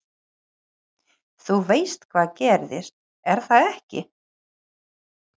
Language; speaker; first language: Icelandic; non-native, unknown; Ukrainian